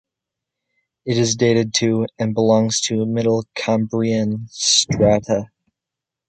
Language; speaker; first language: English; native; English